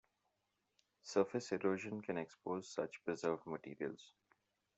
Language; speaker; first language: English; non-native, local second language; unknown